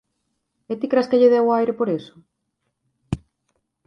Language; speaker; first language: Galician; native; Galician